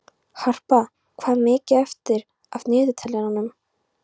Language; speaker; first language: Icelandic; non-native, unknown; Polish